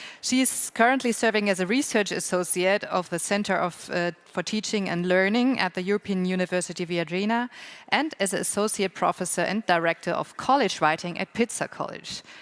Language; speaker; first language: English; non-native, fluent; German